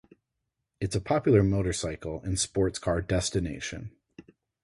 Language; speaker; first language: English; native; English